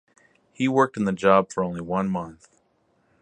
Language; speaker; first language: English; native; English